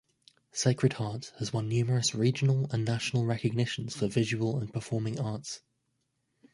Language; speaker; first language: English; native; English